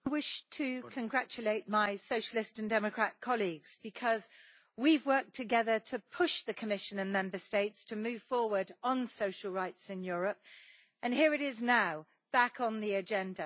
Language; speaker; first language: English; native; English